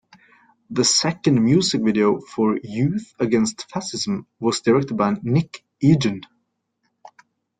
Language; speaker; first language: English; native; English